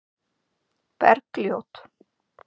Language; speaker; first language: Icelandic; native; Icelandic